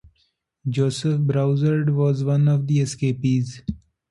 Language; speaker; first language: English; non-native, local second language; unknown